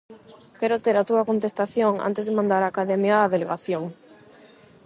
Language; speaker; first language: Galician; non-native, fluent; Spanish